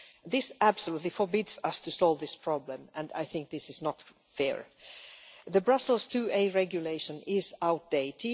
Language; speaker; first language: English; non-native, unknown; Finnish